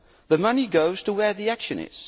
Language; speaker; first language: English; non-native, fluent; Dutch